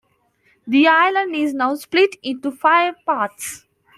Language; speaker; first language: English; non-native, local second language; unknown